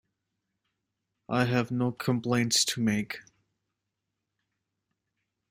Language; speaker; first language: English; native; English